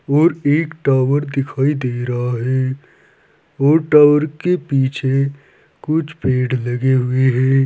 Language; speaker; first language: Hindi; native; Hindi